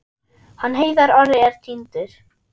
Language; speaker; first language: Icelandic; non-native, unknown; German